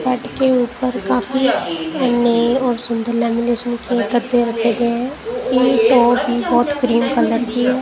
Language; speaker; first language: Hindi; non-native, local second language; Punjabi